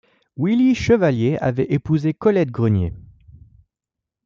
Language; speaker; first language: French; native; French